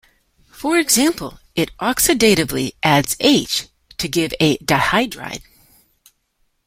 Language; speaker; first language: English; native; English